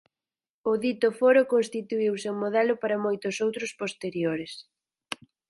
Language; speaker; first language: Galician; native; Galician